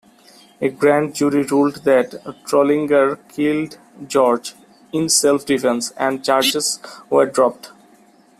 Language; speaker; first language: English; non-native, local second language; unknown